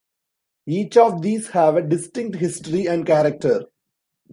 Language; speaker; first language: English; non-native, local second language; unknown